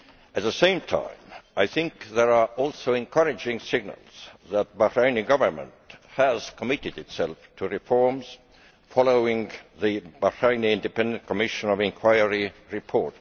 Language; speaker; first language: English; non-native, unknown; Estonian